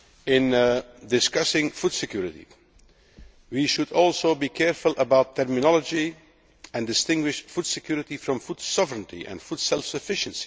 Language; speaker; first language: English; non-native, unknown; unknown